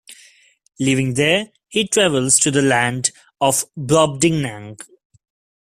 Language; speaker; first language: English; non-native, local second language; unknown